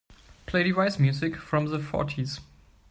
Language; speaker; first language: English; non-native, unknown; German